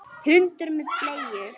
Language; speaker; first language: Icelandic; native; Icelandic